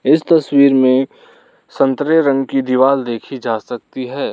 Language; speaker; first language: Hindi; non-native, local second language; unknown